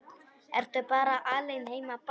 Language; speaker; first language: Icelandic; non-native, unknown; Polish